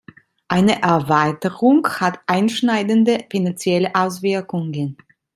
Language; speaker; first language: German; non-native, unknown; Italian